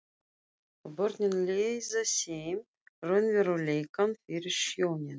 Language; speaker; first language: Icelandic; non-native, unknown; Russian